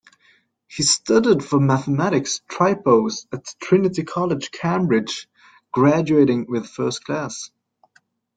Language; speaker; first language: English; native; English